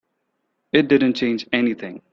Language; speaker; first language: English; non-native, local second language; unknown